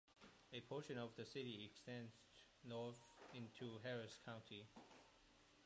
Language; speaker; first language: English; non-native, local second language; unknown